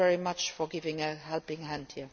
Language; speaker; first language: English; non-native, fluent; Luxembourgish